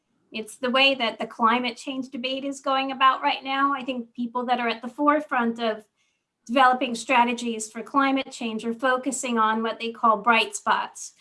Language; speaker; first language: English; native; English